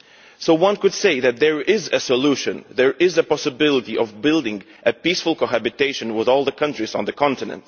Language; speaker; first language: English; non-native, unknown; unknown